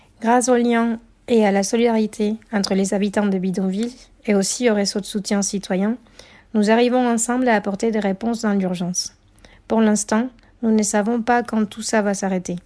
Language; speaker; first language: French; non-native, fluent; Spanish